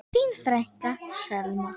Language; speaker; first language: Icelandic; native; Icelandic